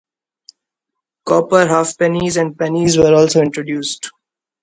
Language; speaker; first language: English; non-native, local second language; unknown